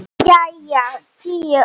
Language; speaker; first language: Icelandic; non-native, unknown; Slovenian